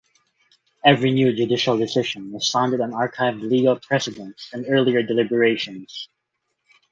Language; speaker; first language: English; non-native, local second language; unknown